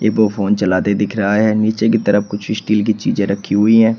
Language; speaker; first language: Hindi; native; Hindi